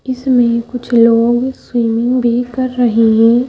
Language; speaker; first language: Hindi; native; Hindi